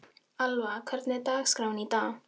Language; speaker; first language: Icelandic; non-native, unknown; Filipino